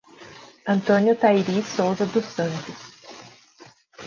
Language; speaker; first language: Portuguese; native; Portuguese